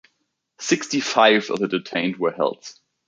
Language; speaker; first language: English; native; English